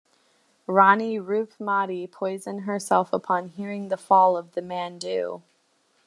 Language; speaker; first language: English; native; English